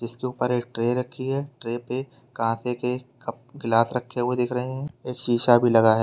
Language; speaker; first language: Hindi; native; Hindi